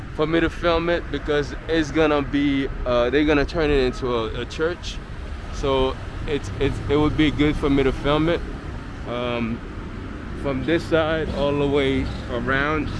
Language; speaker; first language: English; native; English